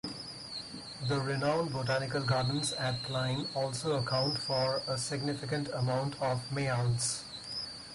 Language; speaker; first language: English; non-native, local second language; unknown